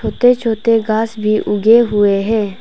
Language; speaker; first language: Hindi; non-native, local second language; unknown